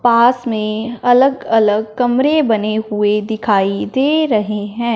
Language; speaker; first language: Hindi; non-native, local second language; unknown